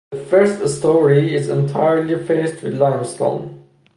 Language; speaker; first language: English; non-native, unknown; Persian